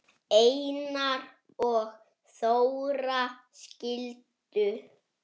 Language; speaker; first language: Icelandic; native; Icelandic